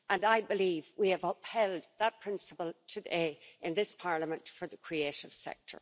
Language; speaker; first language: English; native; English